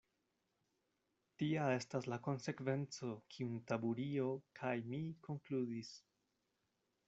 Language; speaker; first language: Esperanto; non-native, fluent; Spanish